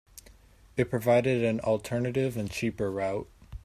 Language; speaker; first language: English; native; English